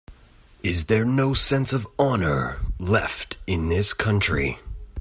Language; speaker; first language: English; native; English